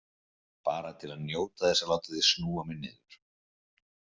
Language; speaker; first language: Icelandic; native; Icelandic